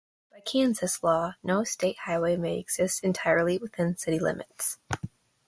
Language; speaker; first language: English; native; English